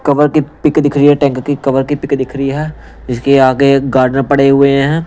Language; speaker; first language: Hindi; non-native, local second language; Punjabi